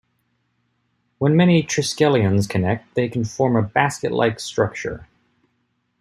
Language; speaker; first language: English; native; English